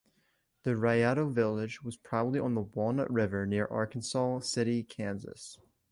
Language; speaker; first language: English; native; English